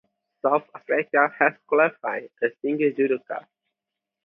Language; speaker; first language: English; non-native, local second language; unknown